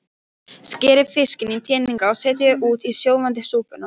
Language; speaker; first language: Icelandic; non-native, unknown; Polish